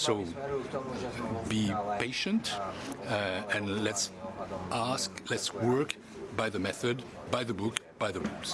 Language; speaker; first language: English; non-native, fluent; French